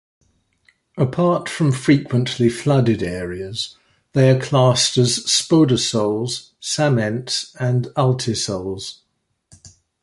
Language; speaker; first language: English; native; English